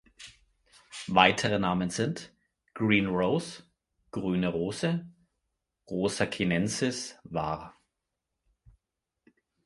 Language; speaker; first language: German; native; German